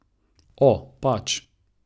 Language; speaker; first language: Slovenian; non-native, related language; Croatian